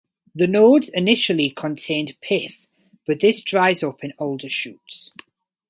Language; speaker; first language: English; native; English